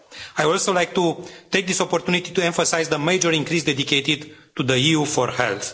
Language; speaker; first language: English; non-native, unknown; Romanian